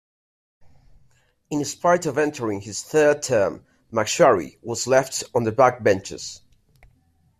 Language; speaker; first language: English; native; English